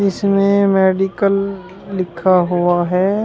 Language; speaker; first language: Hindi; native; Hindi